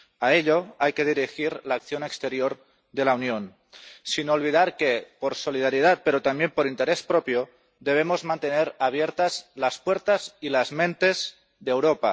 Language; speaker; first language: Spanish; non-native, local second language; Catalan